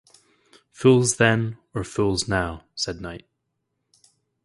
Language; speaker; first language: English; native; English